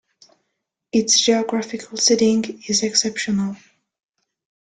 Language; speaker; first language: English; non-native, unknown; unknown